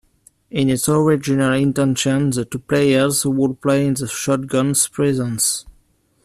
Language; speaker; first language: English; non-native, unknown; French